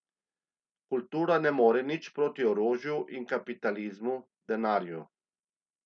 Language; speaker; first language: Slovenian; native; Slovenian